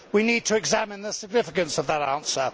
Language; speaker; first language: English; native; English